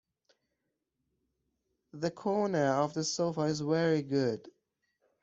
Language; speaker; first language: English; non-native, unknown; Persian